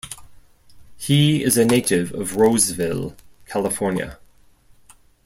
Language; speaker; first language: English; non-native, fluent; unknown